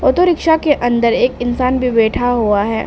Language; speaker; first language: Hindi; non-native, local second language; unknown